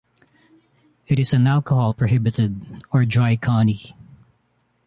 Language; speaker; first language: English; non-native, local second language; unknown